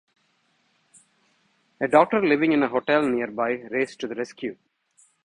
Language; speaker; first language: English; non-native, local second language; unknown